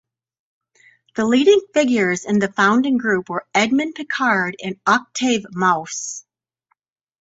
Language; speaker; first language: English; native; English